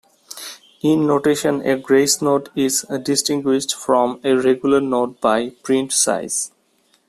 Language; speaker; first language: English; non-native, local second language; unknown